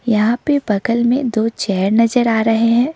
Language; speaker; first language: Hindi; non-native, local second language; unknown